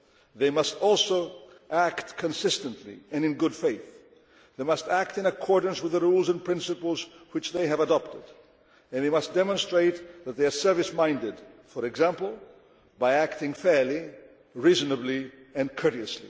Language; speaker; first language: English; non-native, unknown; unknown